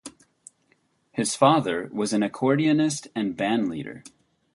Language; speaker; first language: English; native; English